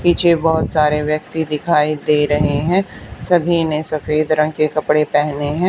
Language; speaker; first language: Hindi; native; Hindi